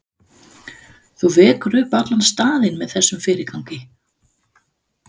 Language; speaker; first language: Icelandic; non-native, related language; Danish